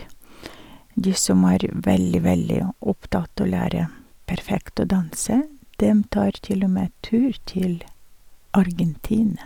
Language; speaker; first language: Norwegian; non-native, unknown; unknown